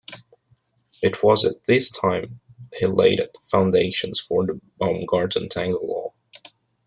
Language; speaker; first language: English; native; English